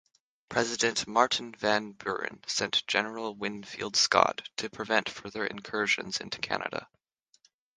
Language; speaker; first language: English; native; English